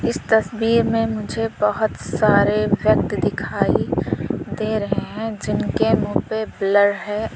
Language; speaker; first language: Hindi; native; Hindi